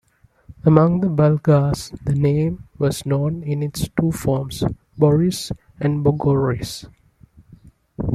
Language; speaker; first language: English; non-native, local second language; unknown